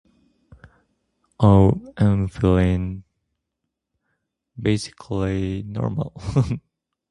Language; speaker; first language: English; non-native, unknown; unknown